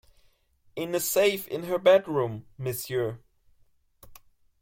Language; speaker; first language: English; non-native, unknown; German